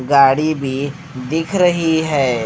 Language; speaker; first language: Hindi; non-native, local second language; Punjabi